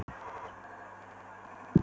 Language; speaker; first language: Icelandic; non-native, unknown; Polish